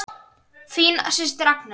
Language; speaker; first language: Icelandic; native; Icelandic